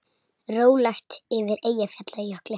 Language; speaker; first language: Icelandic; native; Icelandic